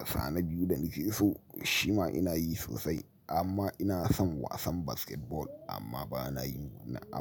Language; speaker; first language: Hausa; native; Hausa